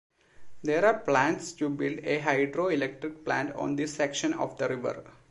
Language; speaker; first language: English; non-native, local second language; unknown